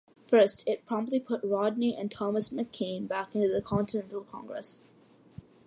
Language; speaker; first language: English; early bilingual, other home language; Malayalam